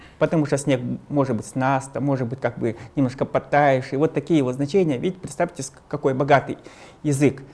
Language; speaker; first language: Russian; non-native, local second language; Evenki